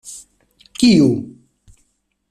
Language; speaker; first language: Esperanto; non-native, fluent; Spanish